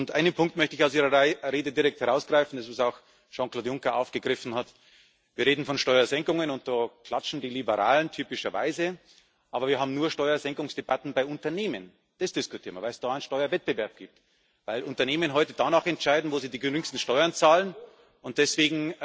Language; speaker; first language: German; native; German